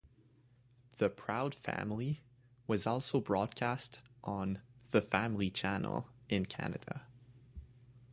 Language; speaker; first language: English; native; English